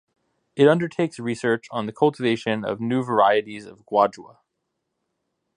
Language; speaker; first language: English; native; English